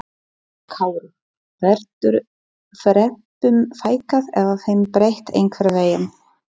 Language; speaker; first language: Icelandic; non-native, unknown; Polish